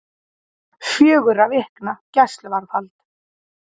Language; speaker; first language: Icelandic; native; Icelandic